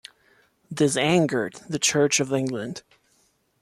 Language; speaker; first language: English; non-native, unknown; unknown